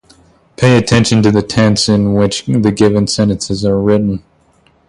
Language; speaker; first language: English; native; English